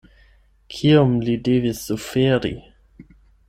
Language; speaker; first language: Esperanto; non-native, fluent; German